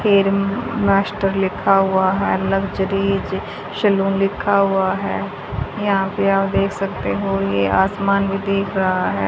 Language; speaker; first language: Hindi; native; Hindi